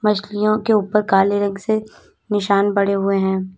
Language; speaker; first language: Hindi; native; Hindi